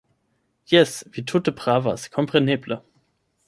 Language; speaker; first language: Esperanto; non-native, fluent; German